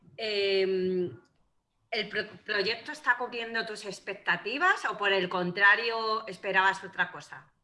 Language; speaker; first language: Spanish; native; Spanish